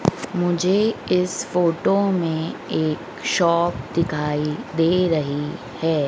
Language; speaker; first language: Hindi; native; Hindi